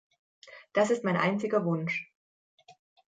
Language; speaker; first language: German; native; German